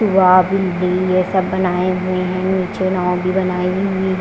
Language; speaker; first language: Hindi; non-native, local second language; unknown